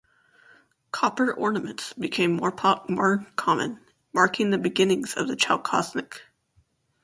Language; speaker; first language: English; native; English